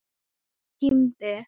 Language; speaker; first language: Icelandic; non-native, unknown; Thai